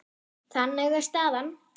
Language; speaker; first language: Icelandic; non-native, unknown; German